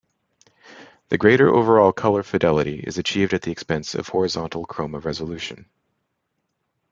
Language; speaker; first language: English; native; English